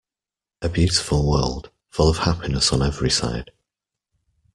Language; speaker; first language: English; native; English